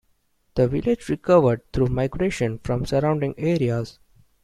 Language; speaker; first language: English; non-native, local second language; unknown